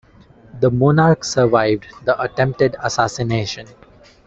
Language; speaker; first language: English; non-native, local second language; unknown